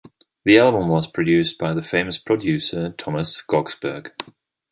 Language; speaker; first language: English; non-native, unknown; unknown